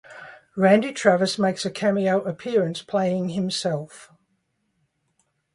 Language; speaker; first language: English; native; English